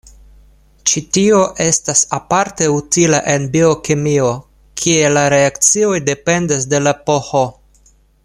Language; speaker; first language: Esperanto; non-native, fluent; Russian